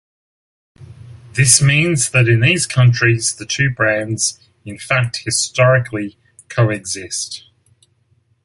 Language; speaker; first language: English; native; English